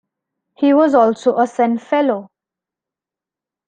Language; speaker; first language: English; non-native, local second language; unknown